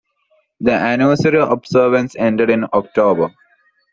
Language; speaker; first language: English; non-native, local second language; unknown